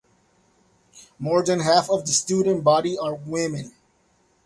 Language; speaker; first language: English; native; English